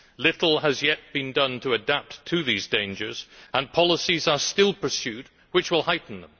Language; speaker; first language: English; native; English